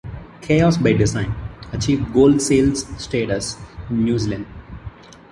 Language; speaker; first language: English; non-native, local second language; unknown